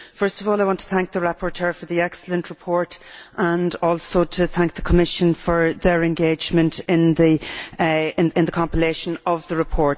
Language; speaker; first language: English; native; English